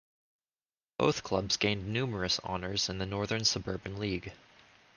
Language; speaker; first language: English; native; English